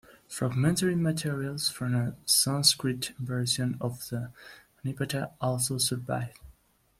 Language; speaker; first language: English; non-native, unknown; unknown